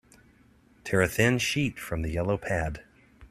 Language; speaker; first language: English; native; English